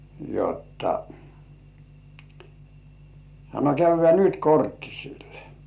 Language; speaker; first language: Finnish; native; Finnish